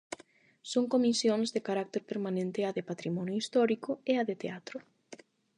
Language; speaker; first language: Galician; non-native, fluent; Spanish